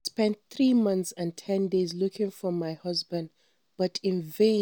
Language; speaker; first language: English; non-native, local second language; Hausa